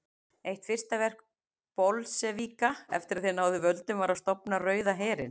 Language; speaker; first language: Icelandic; native; Icelandic